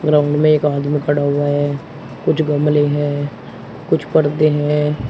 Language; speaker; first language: Hindi; native; Hindi